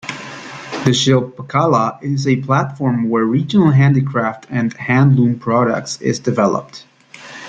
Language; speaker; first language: English; native; English